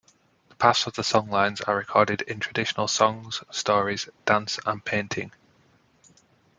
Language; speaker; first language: English; native; English